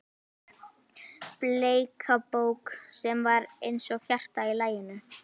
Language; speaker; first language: Icelandic; native; Icelandic